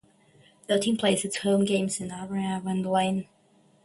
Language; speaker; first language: English; non-native, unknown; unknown